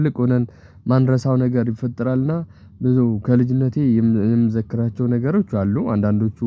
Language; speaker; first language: Amharic; non-native, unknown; Tigrinya